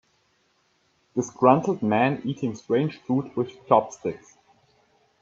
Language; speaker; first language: English; native; English